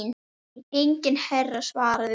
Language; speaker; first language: Icelandic; native; Icelandic